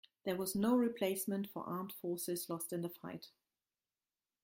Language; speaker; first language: English; non-native, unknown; German